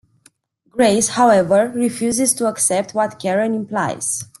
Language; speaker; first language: English; non-native, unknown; Romanian